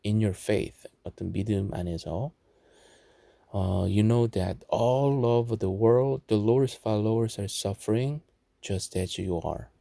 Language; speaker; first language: English; non-native, fluent; Korean